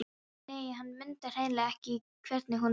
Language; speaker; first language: Icelandic; non-native, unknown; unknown